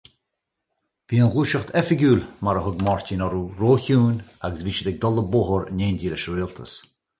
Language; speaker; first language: Irish; native; Irish